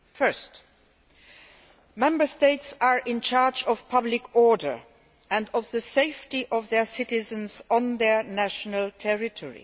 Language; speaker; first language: English; non-native, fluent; Luxembourgish